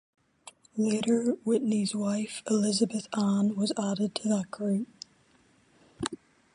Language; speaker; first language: English; native; English